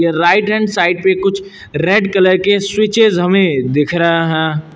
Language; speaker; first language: Hindi; native; Hindi